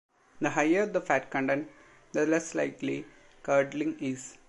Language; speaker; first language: English; non-native, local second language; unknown